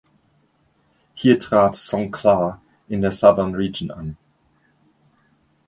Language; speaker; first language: German; native; German